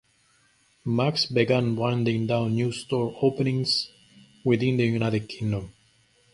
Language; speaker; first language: English; native; English